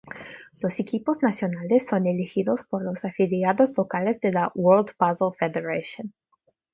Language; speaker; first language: Spanish; non-native, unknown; Russian